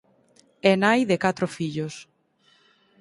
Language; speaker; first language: Galician; native; Galician